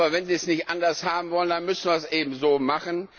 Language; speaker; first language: German; non-native, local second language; Luxembourgish